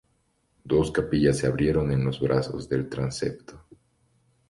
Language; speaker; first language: Spanish; native; Spanish